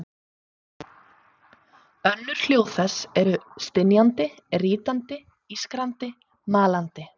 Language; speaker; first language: Icelandic; native; Icelandic